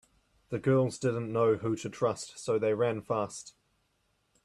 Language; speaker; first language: English; native; English